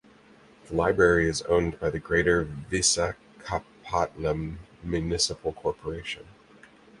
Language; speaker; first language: English; native; English